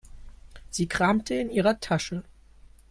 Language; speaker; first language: German; native; German